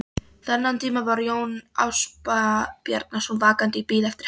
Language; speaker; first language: Icelandic; non-native, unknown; Polish